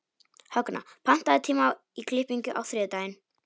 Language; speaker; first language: Icelandic; non-native, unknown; Polish